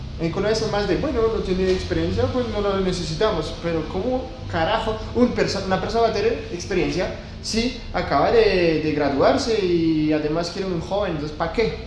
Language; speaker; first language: Spanish; non-native, fluent; French